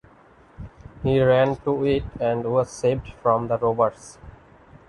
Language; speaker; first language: English; non-native, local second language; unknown